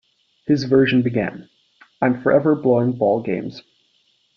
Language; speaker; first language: English; native; English